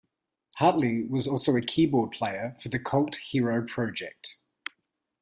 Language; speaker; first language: English; native; English